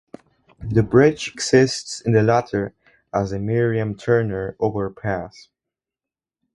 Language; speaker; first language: English; non-native, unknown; Spanish